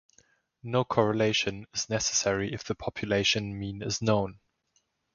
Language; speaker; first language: English; non-native, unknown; German